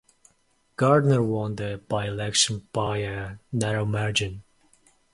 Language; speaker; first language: English; non-native, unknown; Mongolian